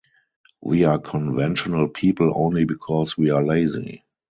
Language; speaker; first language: English; non-native, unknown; German